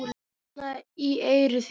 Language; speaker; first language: Icelandic; native; Icelandic